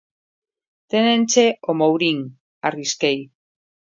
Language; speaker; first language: Galician; native; Galician